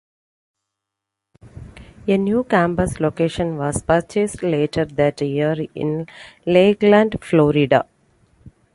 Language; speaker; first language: English; non-native, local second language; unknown